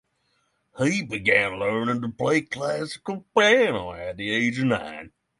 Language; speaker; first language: English; non-native, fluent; Norwegian